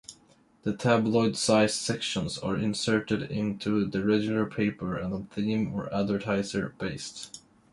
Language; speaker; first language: English; non-native, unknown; Swedish